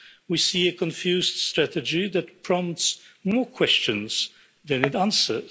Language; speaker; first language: English; non-native, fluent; Polish